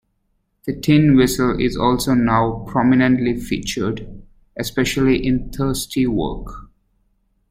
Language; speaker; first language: English; native; English